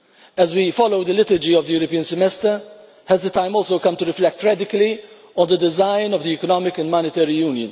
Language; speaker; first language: English; non-native, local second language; Maltese